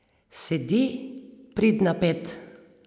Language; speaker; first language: Slovenian; native; Slovenian